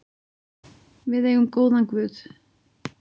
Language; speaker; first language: Icelandic; native; Icelandic